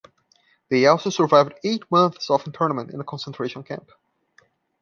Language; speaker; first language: English; non-native, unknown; Portuguese